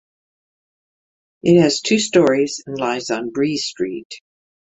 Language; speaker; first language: English; native; English